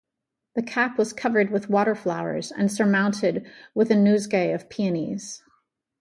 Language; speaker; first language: English; native; English